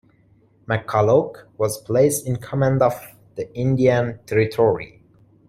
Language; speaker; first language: English; non-native, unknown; Persian